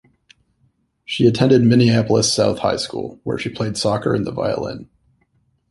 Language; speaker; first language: English; native; English